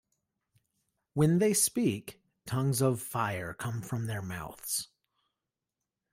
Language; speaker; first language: English; native; English